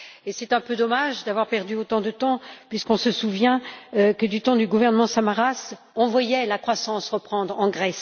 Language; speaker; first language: French; native; French